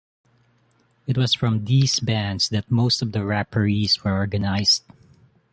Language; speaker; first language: English; non-native, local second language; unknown